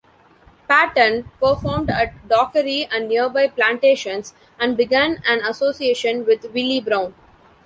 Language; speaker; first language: English; non-native, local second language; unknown